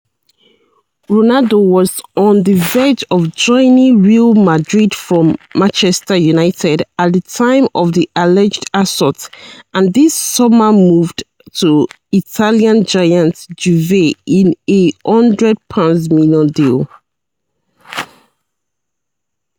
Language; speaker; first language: English; non-native, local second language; Yoruba